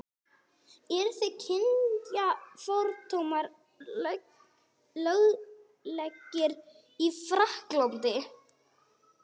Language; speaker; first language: Icelandic; non-native, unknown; English